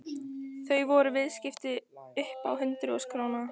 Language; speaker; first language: Icelandic; native; Icelandic